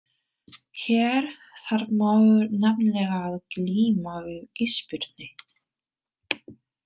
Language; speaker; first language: Icelandic; non-native, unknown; Korean